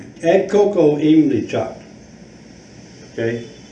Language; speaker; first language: English; native; English